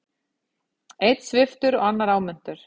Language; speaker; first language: Icelandic; native; Icelandic